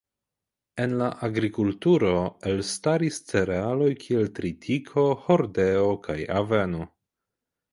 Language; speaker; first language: Esperanto; non-native, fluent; Polish